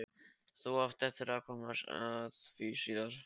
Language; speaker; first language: Icelandic; non-native, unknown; Polish